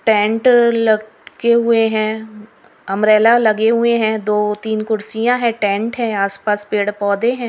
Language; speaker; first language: Hindi; native; Hindi